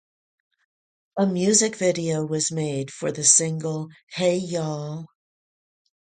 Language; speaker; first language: English; native; English